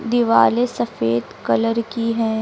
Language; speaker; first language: Hindi; native; Hindi